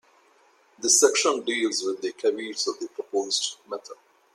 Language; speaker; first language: English; non-native, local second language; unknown